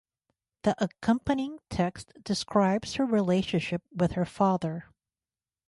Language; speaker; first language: English; native; English